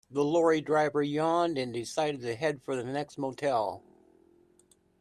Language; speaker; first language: English; native; English